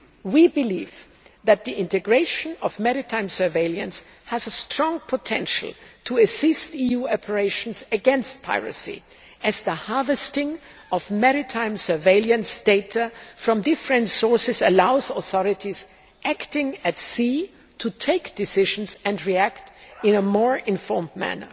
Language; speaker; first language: English; non-native, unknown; German